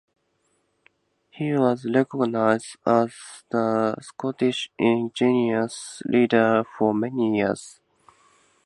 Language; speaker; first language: English; native; English